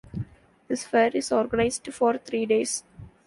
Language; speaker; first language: English; non-native, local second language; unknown